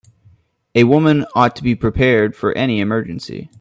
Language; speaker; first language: English; native; English